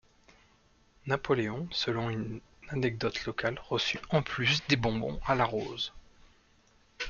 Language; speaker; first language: French; native; French